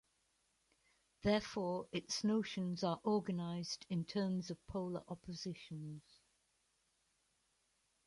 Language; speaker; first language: English; native; English